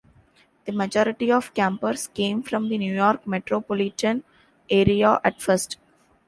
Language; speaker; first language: English; non-native, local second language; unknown